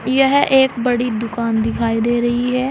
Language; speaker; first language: Hindi; native; Hindi